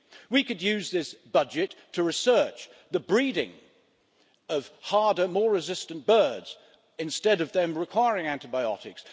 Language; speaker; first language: English; native; English